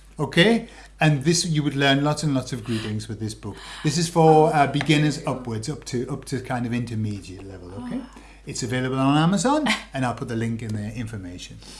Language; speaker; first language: English; native; English